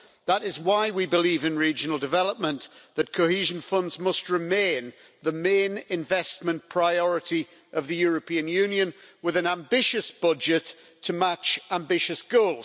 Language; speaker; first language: English; native; English